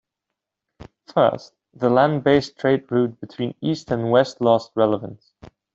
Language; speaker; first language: English; non-native, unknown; Dutch